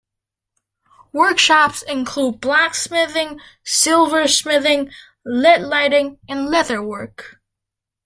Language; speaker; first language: English; native; English